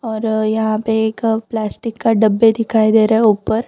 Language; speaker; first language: Hindi; non-native, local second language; Gujarati